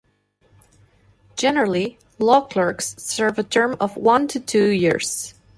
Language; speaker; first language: English; non-native, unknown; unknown